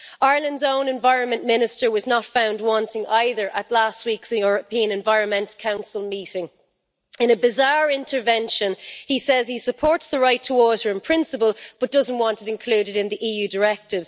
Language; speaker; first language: English; native; English